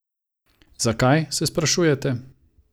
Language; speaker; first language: Slovenian; non-native, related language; Croatian